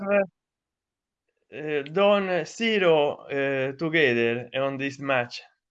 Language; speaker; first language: English; non-native, learner; Italian